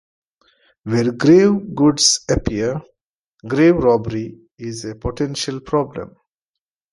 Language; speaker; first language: English; non-native, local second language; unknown